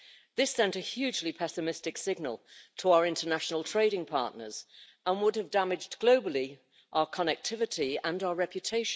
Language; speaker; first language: English; native; English